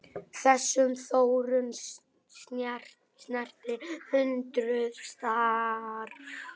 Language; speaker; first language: Icelandic; native; Icelandic